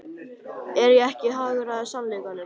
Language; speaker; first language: Icelandic; native; Icelandic